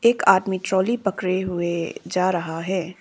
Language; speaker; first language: Hindi; non-native, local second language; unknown